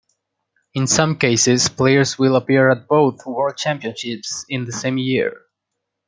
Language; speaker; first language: English; non-native, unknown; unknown